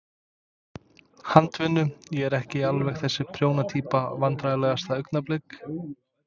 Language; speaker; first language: Icelandic; non-native, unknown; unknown